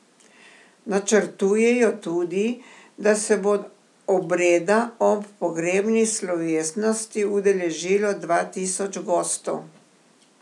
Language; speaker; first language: Slovenian; native; Slovenian